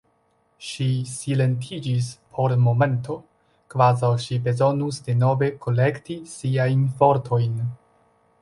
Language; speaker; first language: Esperanto; non-native, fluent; Chinese